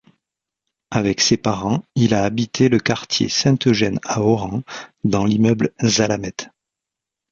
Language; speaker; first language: French; native; French